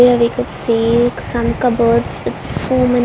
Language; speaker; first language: English; non-native, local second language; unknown